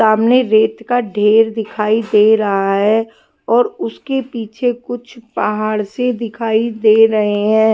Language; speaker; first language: Hindi; non-native, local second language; Punjabi